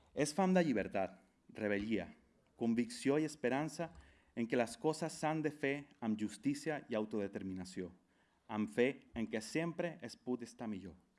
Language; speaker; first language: Catalan; non-native, fluent; Spanish